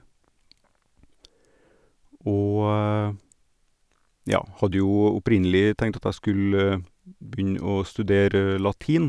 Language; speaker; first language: Norwegian; native; Norwegian